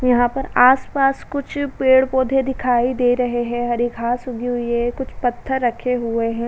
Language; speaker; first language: Hindi; native; Hindi